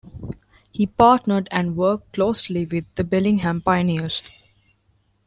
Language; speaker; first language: English; non-native, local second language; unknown